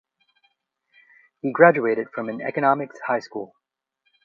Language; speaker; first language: English; native; English